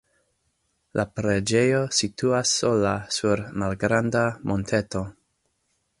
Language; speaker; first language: Esperanto; non-native, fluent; English